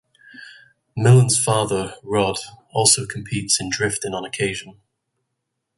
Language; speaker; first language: English; native; English